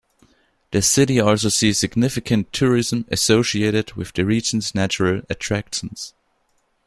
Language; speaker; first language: English; non-native, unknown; German